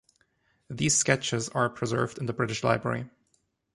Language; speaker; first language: English; non-native, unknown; German